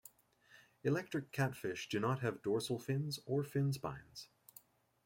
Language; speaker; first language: English; native; English